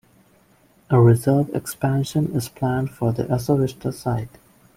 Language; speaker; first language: English; non-native, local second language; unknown